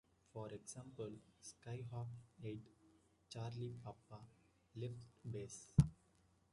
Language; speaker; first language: English; native; English